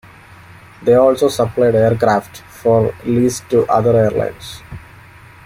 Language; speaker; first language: English; non-native, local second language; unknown